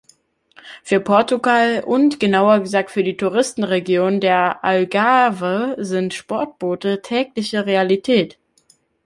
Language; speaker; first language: German; native; German